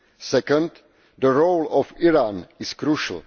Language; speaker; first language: English; non-native, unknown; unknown